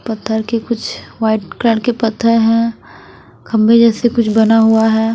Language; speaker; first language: Hindi; non-native, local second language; Punjabi